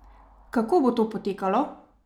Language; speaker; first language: Slovenian; native; Slovenian